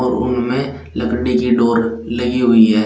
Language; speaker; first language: Hindi; native; Hindi